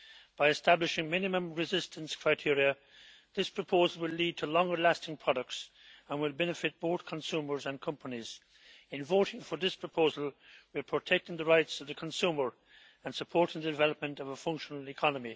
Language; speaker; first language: English; native; English